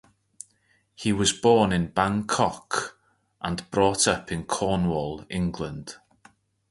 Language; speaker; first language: English; native; English